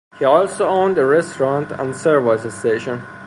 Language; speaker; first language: English; non-native, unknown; Persian